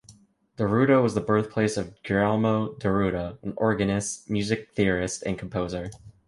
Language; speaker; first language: English; native; English